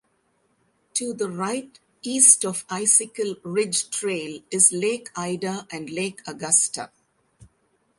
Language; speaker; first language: English; non-native, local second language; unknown